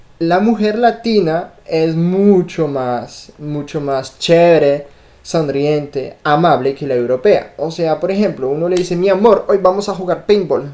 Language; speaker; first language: Spanish; non-native, fluent; French